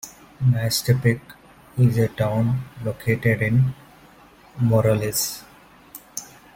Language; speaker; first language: English; non-native, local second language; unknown